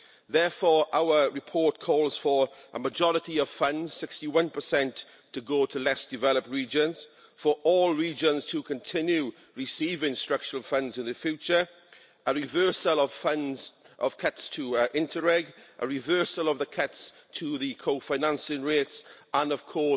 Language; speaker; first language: English; native; English